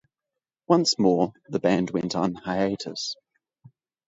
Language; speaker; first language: English; native; English